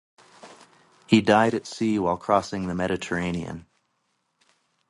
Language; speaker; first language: English; native; English